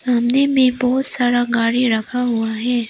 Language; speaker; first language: Hindi; non-native, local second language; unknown